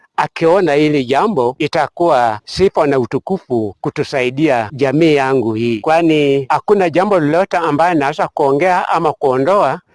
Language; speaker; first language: Swahili; non-native, local second language; Kalenjin